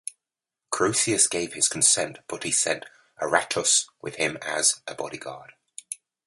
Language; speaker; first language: English; native; English